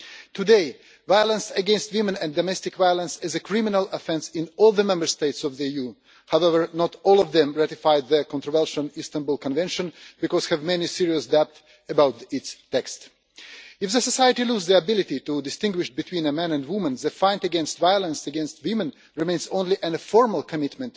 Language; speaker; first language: English; non-native, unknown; Russian